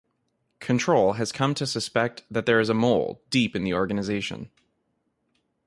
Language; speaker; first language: English; native; English